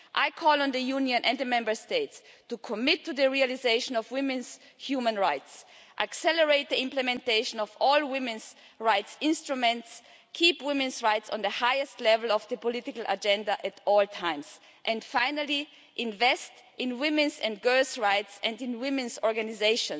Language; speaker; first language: English; non-native, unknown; German